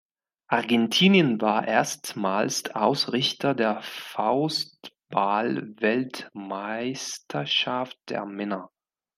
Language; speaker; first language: German; non-native, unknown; Spanish